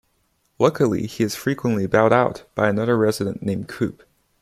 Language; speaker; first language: English; non-native, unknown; Chinese